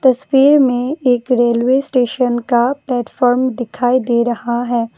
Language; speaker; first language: Hindi; non-native, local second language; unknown